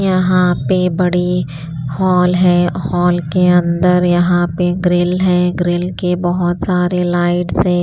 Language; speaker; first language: Hindi; non-native, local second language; Punjabi